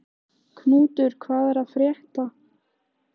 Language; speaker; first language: Icelandic; native; Icelandic